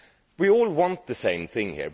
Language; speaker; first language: English; non-native, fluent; Swedish